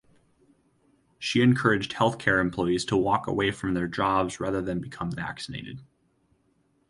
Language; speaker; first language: English; native; English